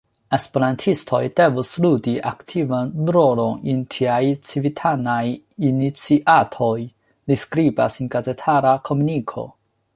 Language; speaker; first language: Esperanto; non-native, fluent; Chinese